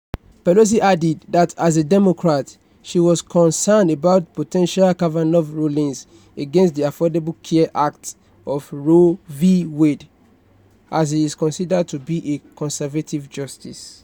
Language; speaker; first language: English; non-native, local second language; Yoruba